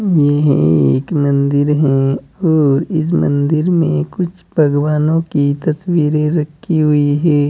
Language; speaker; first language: Hindi; native; Hindi